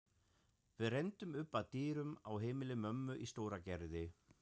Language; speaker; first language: Icelandic; non-native, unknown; German